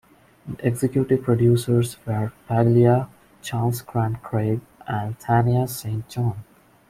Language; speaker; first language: English; non-native, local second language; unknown